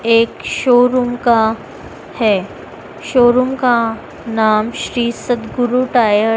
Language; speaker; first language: Hindi; native; Hindi